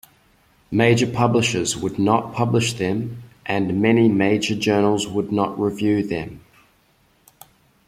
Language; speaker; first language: English; native; English